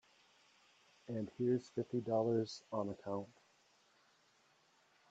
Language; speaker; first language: English; native; English